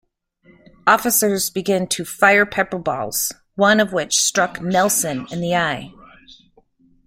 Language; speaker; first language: English; native; English